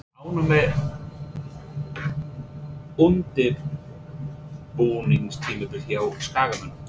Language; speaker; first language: Icelandic; non-native, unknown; English